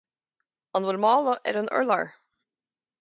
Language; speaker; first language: Irish; native; Irish